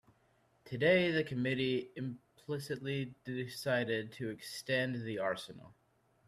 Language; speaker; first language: English; native; English